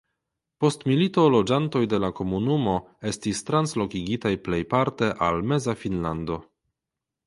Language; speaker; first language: Esperanto; non-native, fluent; Polish